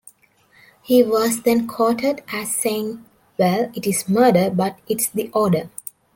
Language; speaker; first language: English; non-native, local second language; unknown